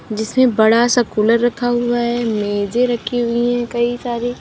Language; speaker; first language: Hindi; native; Hindi